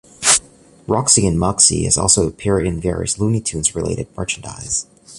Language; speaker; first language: English; native; English